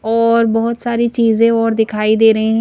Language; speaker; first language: Hindi; native; Hindi